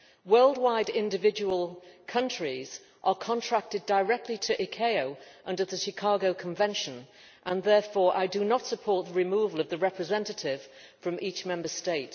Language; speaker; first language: English; native; English